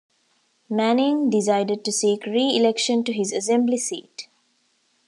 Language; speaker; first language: English; non-native, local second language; Tamil